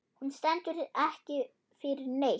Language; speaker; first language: Icelandic; non-native, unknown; German